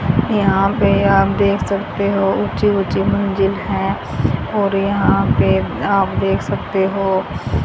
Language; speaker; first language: Hindi; native; Hindi